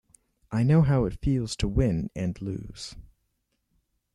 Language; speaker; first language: English; native; English